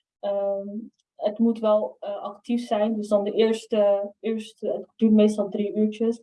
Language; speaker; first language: Dutch; early bilingual, other home language; Somali